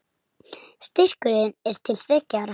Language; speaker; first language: Icelandic; native; Icelandic